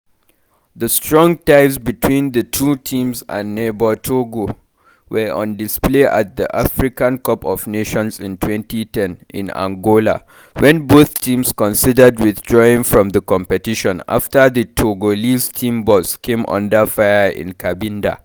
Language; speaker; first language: English; non-native, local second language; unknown